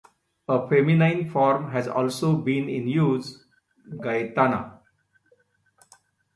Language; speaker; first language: English; non-native, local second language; Marathi